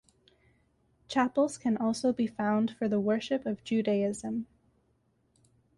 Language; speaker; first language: English; native; English